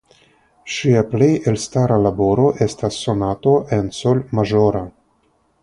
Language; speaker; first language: Esperanto; non-native, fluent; Russian